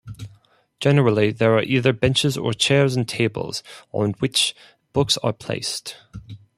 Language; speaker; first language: English; non-native, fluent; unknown